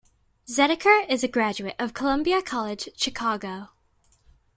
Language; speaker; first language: English; native; English